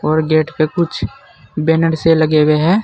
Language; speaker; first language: Hindi; native; Hindi